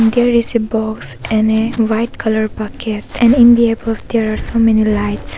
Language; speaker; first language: English; non-native, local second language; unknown